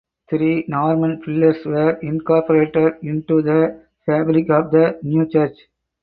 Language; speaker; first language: English; non-native, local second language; Tamil